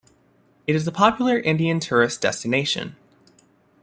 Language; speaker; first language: English; native; English